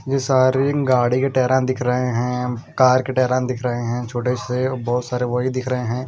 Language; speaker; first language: Hindi; non-native, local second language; Punjabi